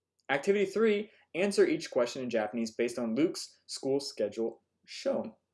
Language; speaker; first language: English; native; English